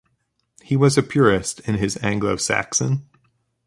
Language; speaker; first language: English; native; English